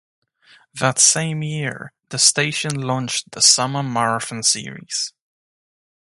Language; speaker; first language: English; native; English